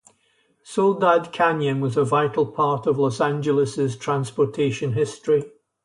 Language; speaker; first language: English; native; English